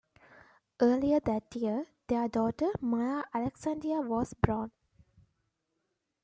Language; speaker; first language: English; native; English